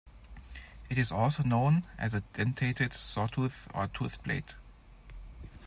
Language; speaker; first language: English; non-native, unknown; German